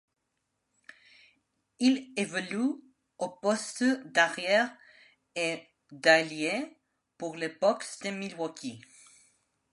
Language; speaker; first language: French; non-native, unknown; Spanish